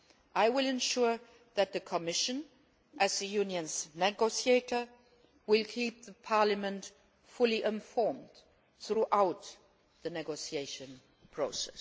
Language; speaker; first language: English; non-native, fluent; Luxembourgish